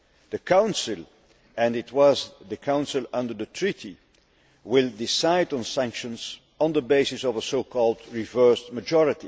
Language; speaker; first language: English; non-native, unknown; Dutch